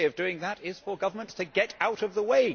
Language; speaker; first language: English; native; English